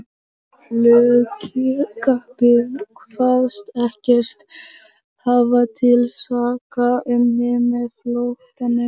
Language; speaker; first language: Icelandic; non-native, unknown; Polish